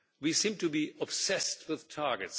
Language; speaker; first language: English; non-native, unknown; German